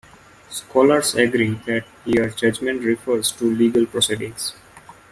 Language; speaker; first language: English; non-native, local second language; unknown